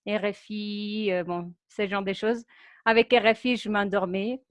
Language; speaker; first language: French; non-native, fluent; Spanish